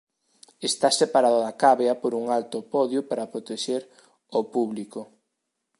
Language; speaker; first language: Galician; native; Galician